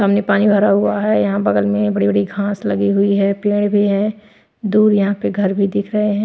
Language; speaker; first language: Hindi; non-native, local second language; Punjabi